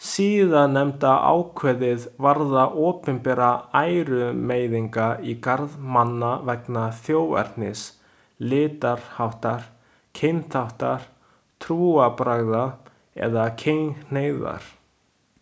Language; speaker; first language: Icelandic; non-native, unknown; Chinese